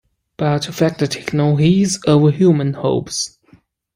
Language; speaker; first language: English; non-native, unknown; Chinese